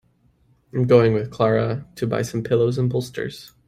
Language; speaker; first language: English; native; English